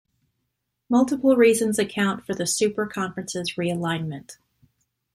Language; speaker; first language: English; native; English